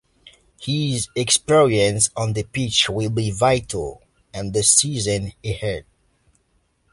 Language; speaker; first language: English; native; English